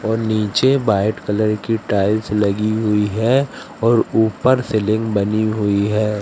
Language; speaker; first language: Hindi; native; Hindi